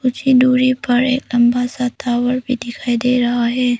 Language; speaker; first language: Hindi; early bilingual, other home language; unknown